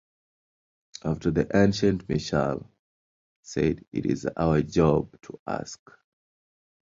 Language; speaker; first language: English; non-native, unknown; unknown